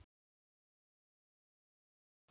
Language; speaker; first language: Icelandic; non-native, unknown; Polish